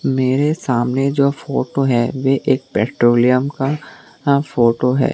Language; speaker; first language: Hindi; non-native, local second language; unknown